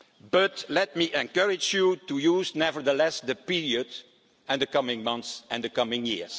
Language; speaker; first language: English; non-native, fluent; Dutch